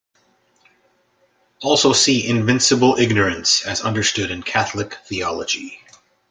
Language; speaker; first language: English; native; English